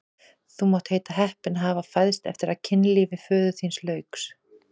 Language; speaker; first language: Icelandic; native; Icelandic